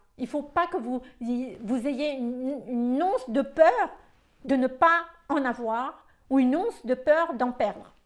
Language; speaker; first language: French; non-native, local second language; Malagasy